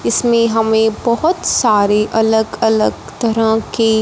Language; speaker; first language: Hindi; non-native, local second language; Punjabi